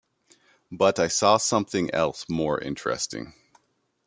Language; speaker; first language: English; native; English